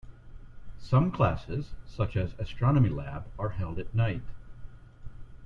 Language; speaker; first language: English; native; English